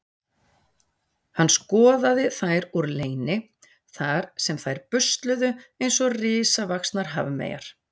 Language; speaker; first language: Icelandic; native; Icelandic